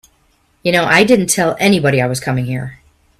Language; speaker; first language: English; native; English